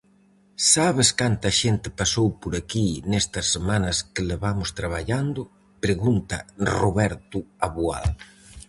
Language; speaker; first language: Galician; native; Galician